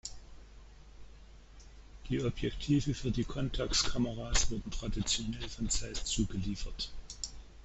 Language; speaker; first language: German; native; German